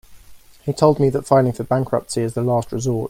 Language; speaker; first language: English; native; English